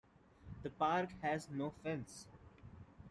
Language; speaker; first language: English; non-native, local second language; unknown